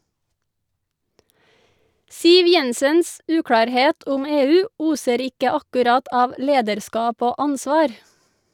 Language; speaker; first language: Norwegian; native; Norwegian